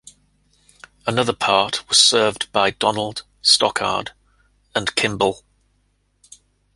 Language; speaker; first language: English; native; English